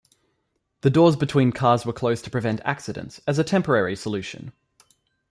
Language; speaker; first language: English; native; English